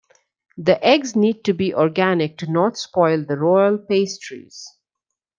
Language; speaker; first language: English; non-native, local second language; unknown